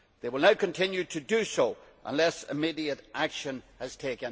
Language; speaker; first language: English; native; English